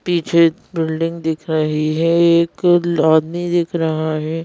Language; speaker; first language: Hindi; native; Hindi